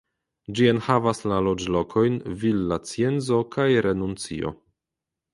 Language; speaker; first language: Esperanto; non-native, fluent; Polish